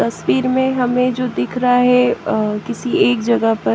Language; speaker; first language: Hindi; native; Hindi